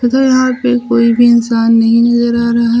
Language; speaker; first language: Hindi; native; Hindi